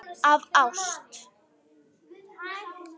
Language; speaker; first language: Icelandic; native; Icelandic